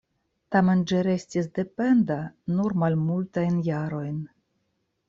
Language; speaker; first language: Esperanto; non-native, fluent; Russian